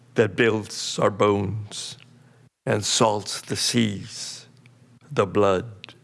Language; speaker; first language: English; early bilingual, other home language; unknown